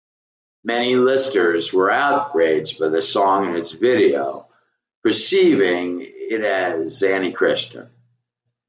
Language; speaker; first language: English; native; English